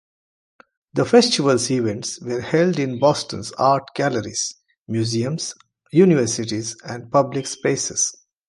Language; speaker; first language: English; non-native, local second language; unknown